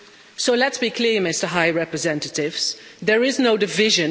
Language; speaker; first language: English; non-native, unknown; Dutch